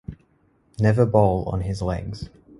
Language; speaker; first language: English; native; English